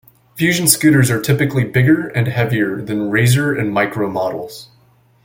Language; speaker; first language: English; native; English